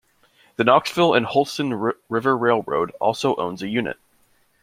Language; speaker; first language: English; native; English